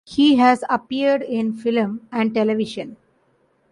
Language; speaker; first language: English; non-native, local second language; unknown